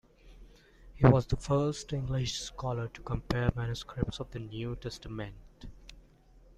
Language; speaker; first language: English; non-native, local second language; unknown